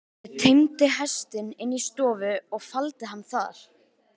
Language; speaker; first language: Icelandic; native; Icelandic